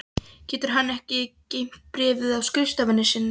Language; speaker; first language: Icelandic; non-native, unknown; Polish